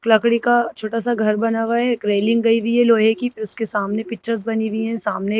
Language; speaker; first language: Hindi; native; Hindi